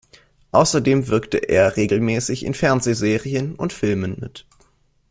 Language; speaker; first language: German; native; German